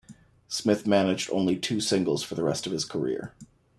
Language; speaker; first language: English; native; English